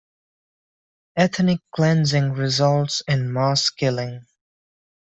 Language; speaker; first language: English; non-native, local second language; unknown